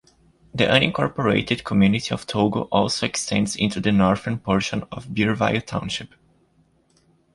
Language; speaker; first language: English; non-native, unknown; Portuguese